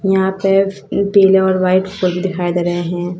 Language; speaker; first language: Hindi; native; Hindi